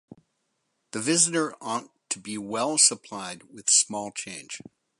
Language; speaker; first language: English; native; English